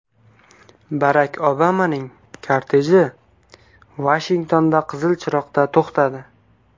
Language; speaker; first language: Uzbek; native; Uzbek